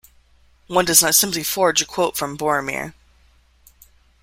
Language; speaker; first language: English; native; English